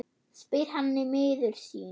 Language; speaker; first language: Icelandic; non-native, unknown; German